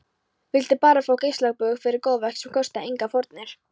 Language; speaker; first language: Icelandic; non-native, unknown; Polish